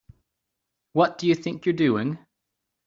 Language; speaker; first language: English; native; English